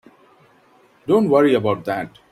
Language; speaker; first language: English; non-native, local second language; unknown